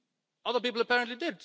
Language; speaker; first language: English; non-native, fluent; Luxembourgish